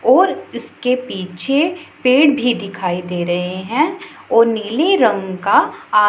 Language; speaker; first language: Hindi; non-native, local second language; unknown